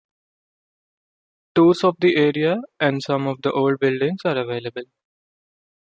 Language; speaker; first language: English; non-native, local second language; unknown